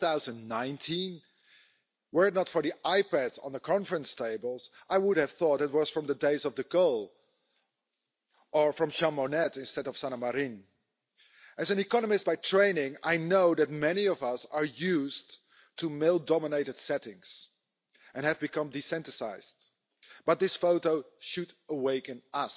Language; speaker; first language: English; non-native, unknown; Dutch